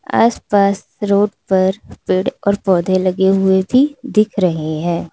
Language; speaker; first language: Hindi; native; Hindi